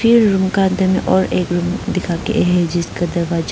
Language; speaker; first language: Hindi; non-native, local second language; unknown